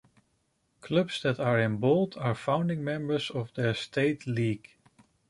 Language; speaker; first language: English; non-native, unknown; Dutch